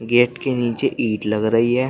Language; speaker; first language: Hindi; native; Hindi